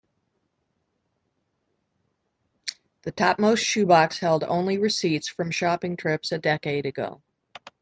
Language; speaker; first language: English; native; English